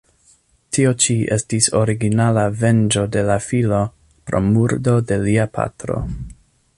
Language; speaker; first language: Esperanto; non-native, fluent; English